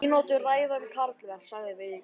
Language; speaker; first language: Icelandic; native; Icelandic